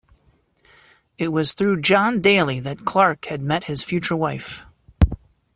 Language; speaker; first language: English; native; English